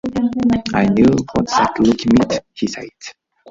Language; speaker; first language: English; native; English